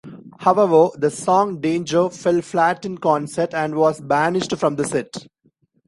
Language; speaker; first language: English; non-native, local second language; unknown